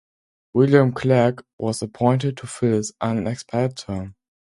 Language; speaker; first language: English; non-native, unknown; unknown